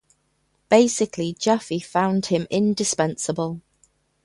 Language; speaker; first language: English; native; English